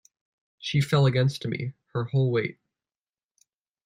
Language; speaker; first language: English; native; English